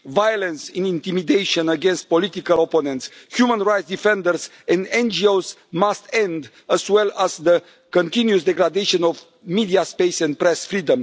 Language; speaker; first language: English; non-native, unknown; Romanian